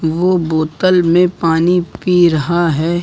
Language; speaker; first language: Hindi; native; Hindi